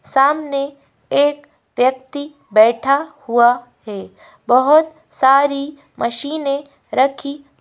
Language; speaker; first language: Hindi; native; Hindi